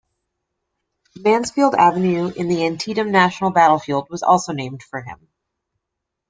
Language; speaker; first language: English; native; English